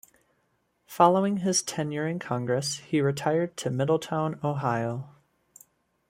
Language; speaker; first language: English; native; English